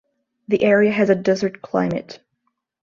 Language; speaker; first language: English; non-native, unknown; Portuguese